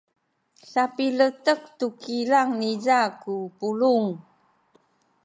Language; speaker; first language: Sakizaya; non-native, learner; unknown